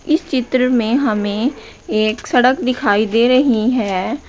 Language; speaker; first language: Hindi; native; Hindi